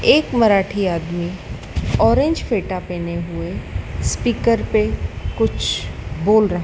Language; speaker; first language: Hindi; native; Hindi